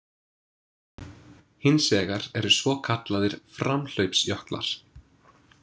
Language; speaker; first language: Icelandic; non-native, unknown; English